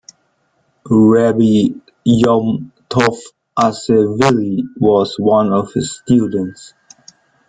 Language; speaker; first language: English; non-native, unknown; German